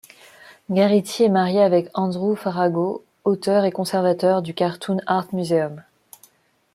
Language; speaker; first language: French; non-native, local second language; Malagasy